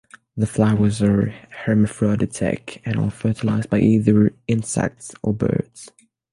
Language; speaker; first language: English; non-native, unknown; French